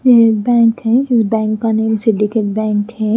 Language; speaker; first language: Hindi; native; Hindi